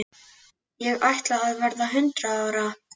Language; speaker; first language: Icelandic; native; Icelandic